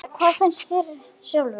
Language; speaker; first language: Icelandic; native; Icelandic